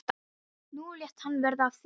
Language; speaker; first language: Icelandic; non-native, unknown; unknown